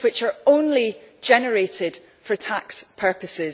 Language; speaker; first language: English; native; English